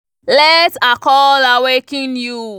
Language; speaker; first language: English; non-native, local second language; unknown